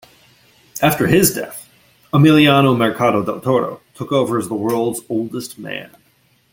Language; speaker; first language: English; native; English